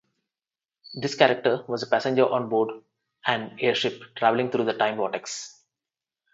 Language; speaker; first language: English; non-native, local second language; Telugu